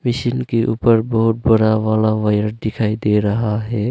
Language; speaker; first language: Hindi; early bilingual, other home language; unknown